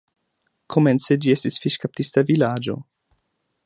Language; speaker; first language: Esperanto; non-native, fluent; German